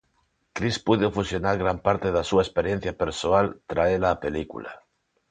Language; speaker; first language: Galician; non-native, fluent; Spanish